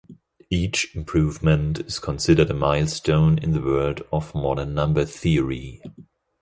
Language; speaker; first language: English; non-native, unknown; German